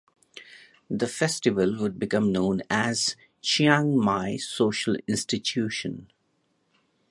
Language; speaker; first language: English; non-native, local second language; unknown